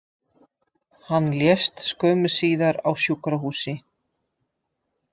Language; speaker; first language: Icelandic; non-native, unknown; Dutch